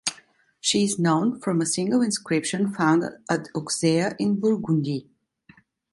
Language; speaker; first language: English; non-native, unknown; Italian